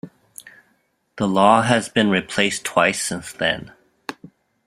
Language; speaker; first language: English; native; English